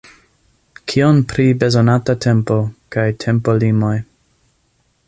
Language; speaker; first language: Esperanto; non-native, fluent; English